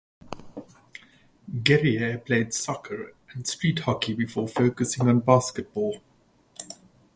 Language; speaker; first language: English; native; English